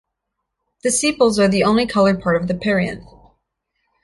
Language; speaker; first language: English; native; English